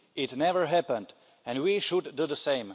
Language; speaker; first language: English; non-native, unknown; Slovak